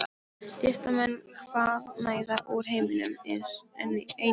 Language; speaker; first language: Icelandic; non-native, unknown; Polish